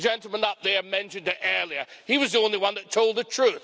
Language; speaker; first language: English; native; English